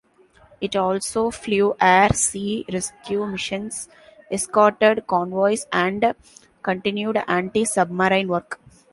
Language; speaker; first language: English; non-native, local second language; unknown